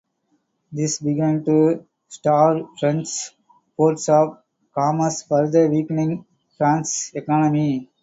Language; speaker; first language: English; non-native, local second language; Tamil